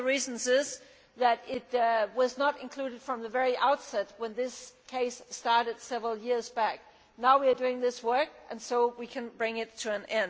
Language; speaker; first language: English; non-native, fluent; Danish